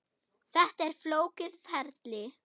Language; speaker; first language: Icelandic; non-native, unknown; German